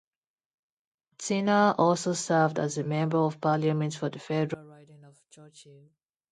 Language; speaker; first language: English; non-native, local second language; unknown